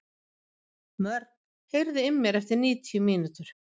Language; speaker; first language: Icelandic; non-native, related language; Swedish